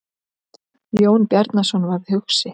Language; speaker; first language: Icelandic; native; Icelandic